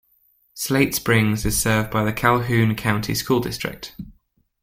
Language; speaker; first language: English; native; English